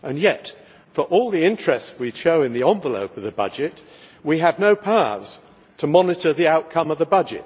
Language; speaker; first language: English; native; English